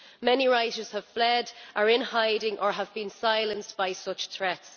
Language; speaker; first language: English; native; English